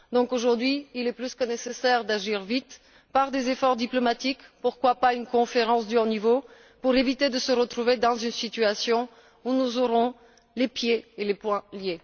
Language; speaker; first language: French; non-native, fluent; Bulgarian